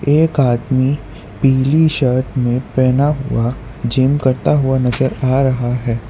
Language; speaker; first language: Hindi; non-native, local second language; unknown